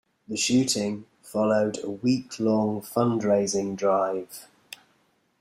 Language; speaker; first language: English; native; English